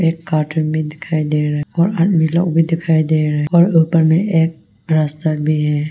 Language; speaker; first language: Hindi; non-native, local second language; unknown